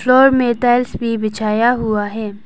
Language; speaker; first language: Hindi; non-native, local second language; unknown